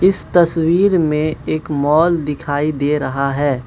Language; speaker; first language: Hindi; non-native, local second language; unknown